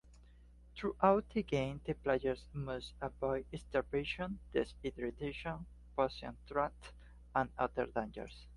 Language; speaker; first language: English; non-native, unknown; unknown